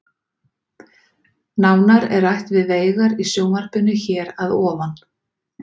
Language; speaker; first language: Icelandic; native; Icelandic